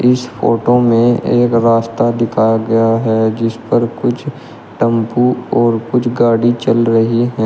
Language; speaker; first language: Hindi; native; Hindi